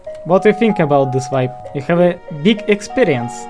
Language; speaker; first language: English; non-native, learner; Russian